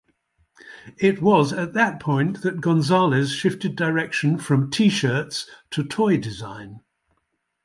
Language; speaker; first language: English; native; English